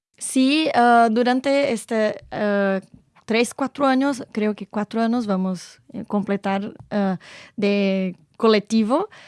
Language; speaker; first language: Spanish; non-native, related language; Portuguese